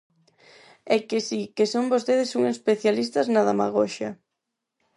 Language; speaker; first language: Galician; non-native, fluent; Spanish